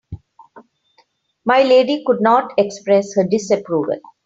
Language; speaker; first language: English; non-native, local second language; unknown